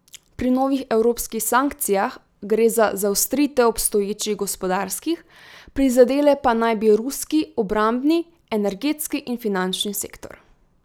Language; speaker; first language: Slovenian; native; Slovenian